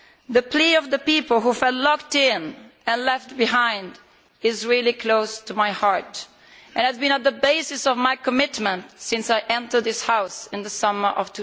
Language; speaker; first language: English; non-native, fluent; Italian